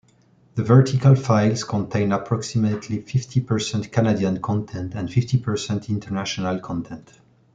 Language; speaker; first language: English; non-native, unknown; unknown